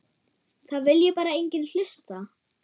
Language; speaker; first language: Icelandic; non-native, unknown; German